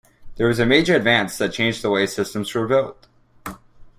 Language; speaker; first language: English; native; English